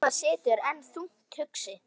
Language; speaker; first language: Icelandic; native; Icelandic